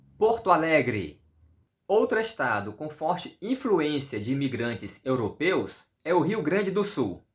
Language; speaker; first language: Portuguese; native; Portuguese